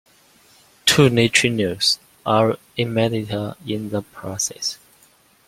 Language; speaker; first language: English; non-native, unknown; Chinese